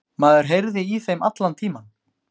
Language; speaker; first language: Icelandic; native; Icelandic